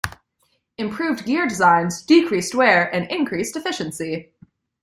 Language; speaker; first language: English; native; English